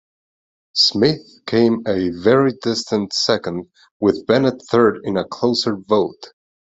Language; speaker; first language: English; non-native, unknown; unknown